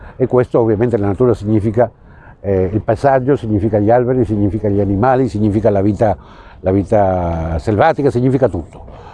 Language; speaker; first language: Italian; non-native, fluent; Spanish